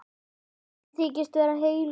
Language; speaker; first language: Icelandic; native; Icelandic